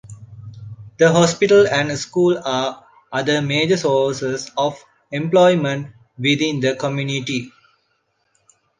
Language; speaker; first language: English; non-native, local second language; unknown